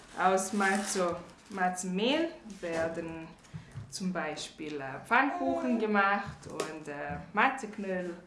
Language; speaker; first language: German; non-native, fluent; Serbian